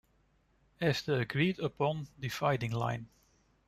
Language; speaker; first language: English; non-native, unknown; Dutch